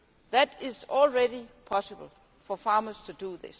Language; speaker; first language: English; non-native, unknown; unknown